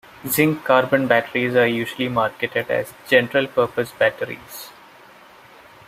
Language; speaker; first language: English; non-native, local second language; Malayalam